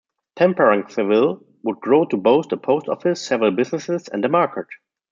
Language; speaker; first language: English; non-native, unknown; German